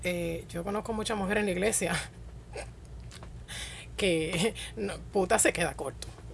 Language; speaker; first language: Spanish; native; Spanish